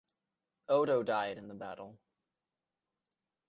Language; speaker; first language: English; native; English